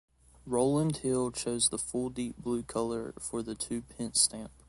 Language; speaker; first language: English; native; English